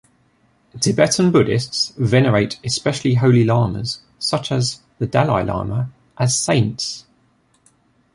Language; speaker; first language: English; native; English